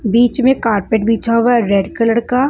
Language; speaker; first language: Hindi; non-native, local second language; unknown